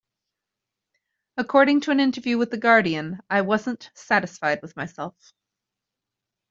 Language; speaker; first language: English; native; English